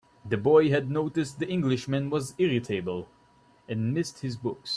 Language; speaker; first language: English; native; English